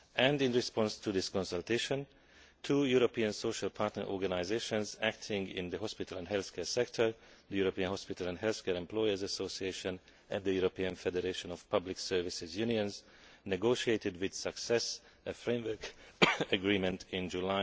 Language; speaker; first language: English; non-native, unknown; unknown